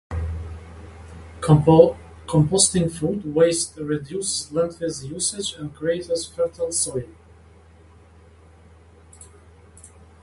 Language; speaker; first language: English; native; English